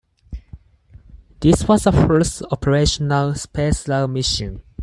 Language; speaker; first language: English; non-native, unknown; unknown